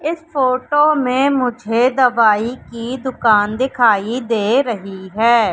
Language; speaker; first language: Hindi; native; Hindi